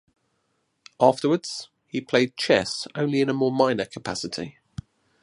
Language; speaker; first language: English; native; English